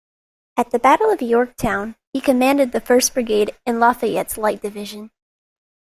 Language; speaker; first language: English; native; English